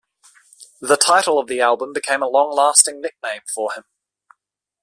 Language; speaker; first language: English; native; English